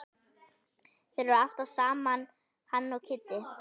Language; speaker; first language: Icelandic; native; Icelandic